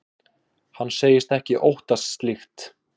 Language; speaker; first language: Icelandic; native; Icelandic